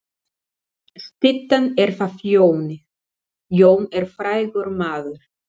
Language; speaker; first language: Icelandic; non-native, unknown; Spanish